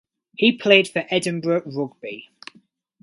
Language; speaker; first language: English; native; English